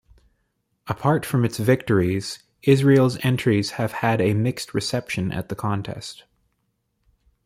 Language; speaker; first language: English; native; English